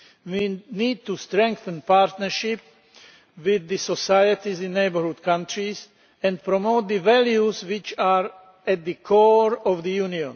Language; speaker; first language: English; non-native, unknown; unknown